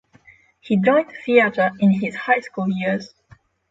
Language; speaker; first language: English; non-native, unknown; Polish